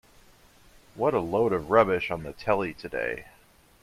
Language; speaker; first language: English; native; English